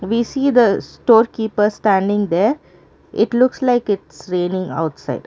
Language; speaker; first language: English; non-native, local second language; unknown